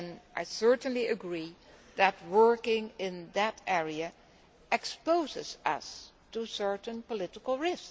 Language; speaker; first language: English; non-native, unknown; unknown